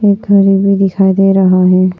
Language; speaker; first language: Hindi; non-native, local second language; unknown